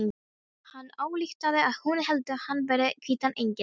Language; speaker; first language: Icelandic; non-native, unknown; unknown